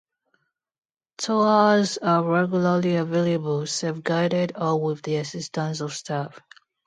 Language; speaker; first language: English; non-native, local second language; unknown